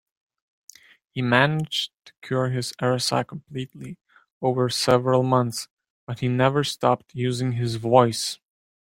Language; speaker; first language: English; native; English